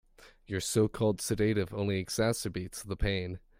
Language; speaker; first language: English; native; English